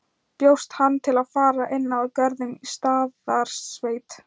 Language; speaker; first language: Icelandic; non-native, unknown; Thai